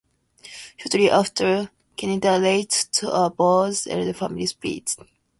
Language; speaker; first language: English; non-native, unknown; Japanese